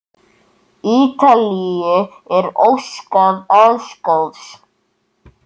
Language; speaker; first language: Icelandic; native; Icelandic